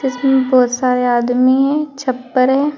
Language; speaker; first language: Hindi; native; Hindi